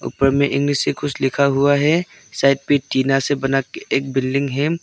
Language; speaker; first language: Hindi; non-native, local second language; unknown